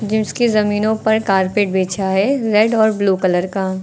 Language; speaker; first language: Hindi; native; Hindi